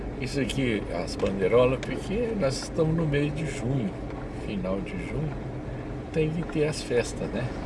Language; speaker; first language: Portuguese; non-native, fluent; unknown